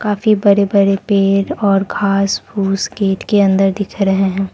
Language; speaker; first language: Hindi; non-native, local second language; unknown